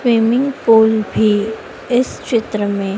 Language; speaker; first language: Hindi; native; Hindi